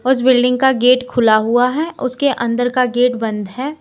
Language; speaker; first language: Hindi; native; Hindi